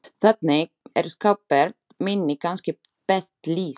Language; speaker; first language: Icelandic; non-native, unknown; Slovak